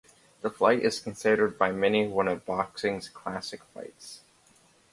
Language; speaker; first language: English; native; English